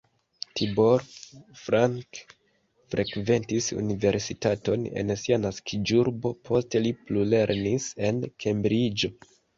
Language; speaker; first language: Esperanto; non-native, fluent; Kinyarwanda